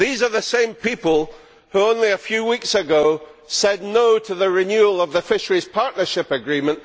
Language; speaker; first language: English; native; English